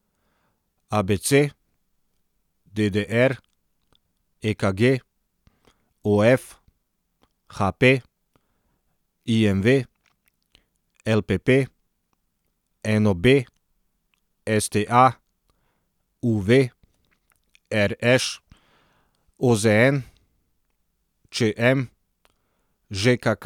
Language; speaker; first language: Slovenian; non-native, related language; Serbian